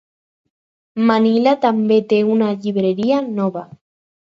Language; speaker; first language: Catalan; non-native, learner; Spanish